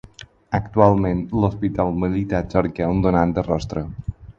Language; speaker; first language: Catalan; non-native, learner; Spanish